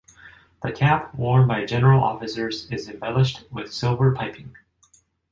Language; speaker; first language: English; non-native, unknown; Japanese